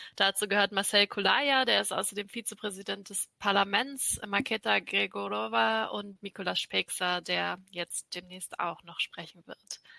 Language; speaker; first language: German; native; German